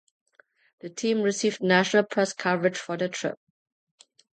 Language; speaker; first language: English; non-native, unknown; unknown